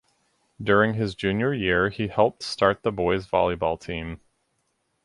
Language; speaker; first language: English; native; English